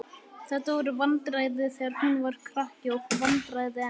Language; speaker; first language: Icelandic; native; Icelandic